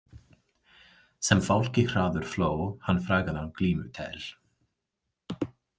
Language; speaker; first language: Icelandic; non-native, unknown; English